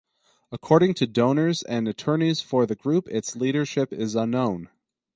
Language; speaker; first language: English; native; English